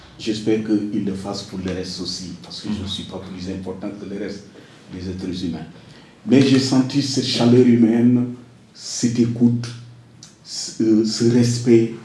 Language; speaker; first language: French; non-native, local second language; Wolof